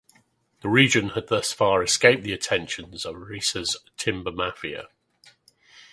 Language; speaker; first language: English; native; English